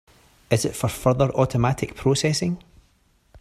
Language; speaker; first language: English; native; English